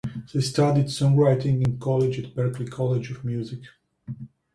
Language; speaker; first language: English; non-native, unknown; Georgian